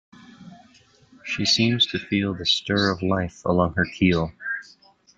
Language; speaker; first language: English; native; English